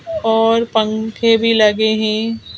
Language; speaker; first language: Hindi; native; Hindi